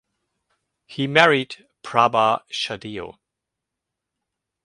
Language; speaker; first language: English; native; English